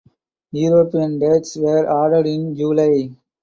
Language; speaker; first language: English; non-native, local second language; Tamil